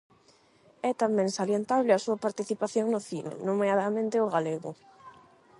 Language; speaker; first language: Galician; non-native, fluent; Spanish